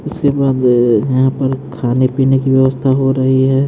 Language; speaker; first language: Hindi; native; Hindi